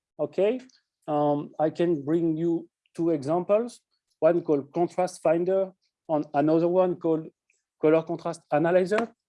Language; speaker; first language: English; non-native, fluent; French